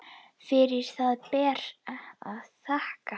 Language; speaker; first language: Icelandic; native; Icelandic